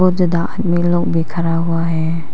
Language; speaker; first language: Hindi; non-native, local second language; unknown